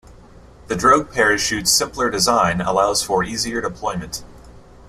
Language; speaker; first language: English; native; English